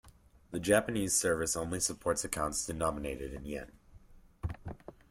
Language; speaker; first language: English; native; English